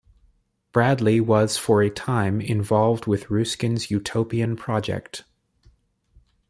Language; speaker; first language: English; native; English